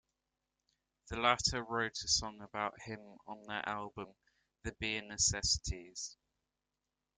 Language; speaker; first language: English; native; English